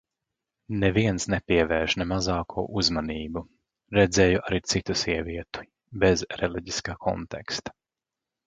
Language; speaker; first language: Latvian; native; Latvian